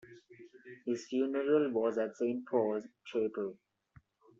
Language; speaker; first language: English; non-native, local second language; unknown